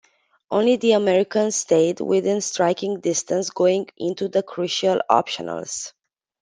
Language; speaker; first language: English; non-native, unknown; Romanian